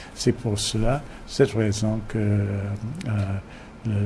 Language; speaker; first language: French; non-native, fluent; English